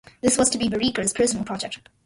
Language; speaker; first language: English; early bilingual, other home language; Malayalam